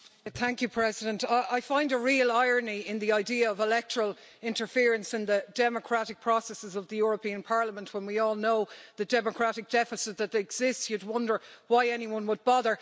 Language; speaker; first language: English; native; English